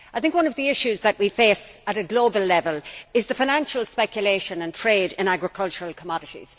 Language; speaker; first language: English; native; English